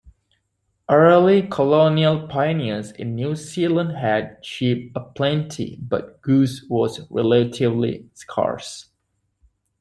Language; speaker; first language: English; native; English